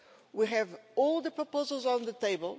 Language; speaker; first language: English; non-native, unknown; Portuguese